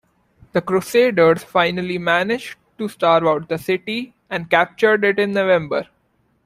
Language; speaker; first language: English; non-native, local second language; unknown